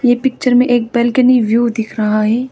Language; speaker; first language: Hindi; early bilingual, other home language; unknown